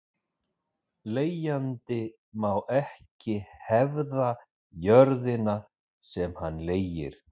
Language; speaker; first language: Icelandic; native; Icelandic